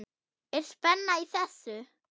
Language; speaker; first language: Icelandic; non-native, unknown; German